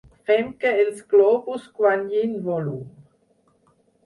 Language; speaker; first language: Catalan; non-native, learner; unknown